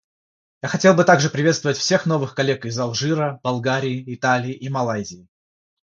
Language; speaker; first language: Russian; non-native, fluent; Georgian